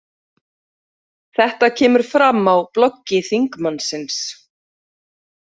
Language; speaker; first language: Icelandic; native; Icelandic